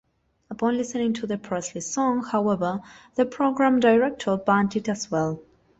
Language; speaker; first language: English; non-native, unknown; Spanish